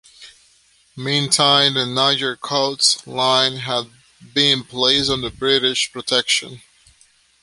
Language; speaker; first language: English; native; English